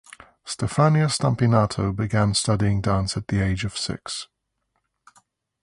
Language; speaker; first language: English; native; English